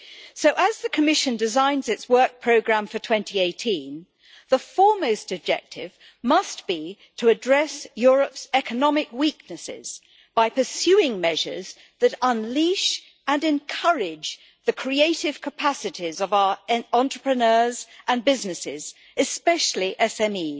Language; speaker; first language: English; native; English